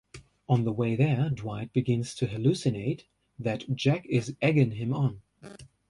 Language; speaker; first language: English; non-native, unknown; German